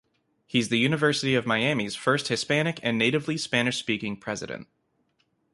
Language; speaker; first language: English; native; English